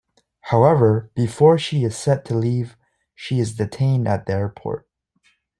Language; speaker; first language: English; native; English